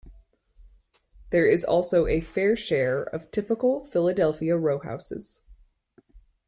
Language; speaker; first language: English; native; English